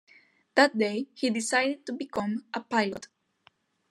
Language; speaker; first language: English; non-native, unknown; Spanish